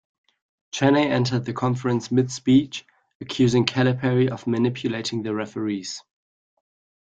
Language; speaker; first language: English; non-native, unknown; German